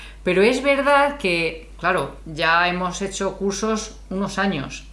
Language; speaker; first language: Spanish; native; Spanish